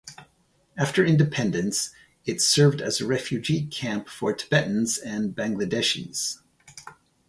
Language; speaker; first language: English; native; English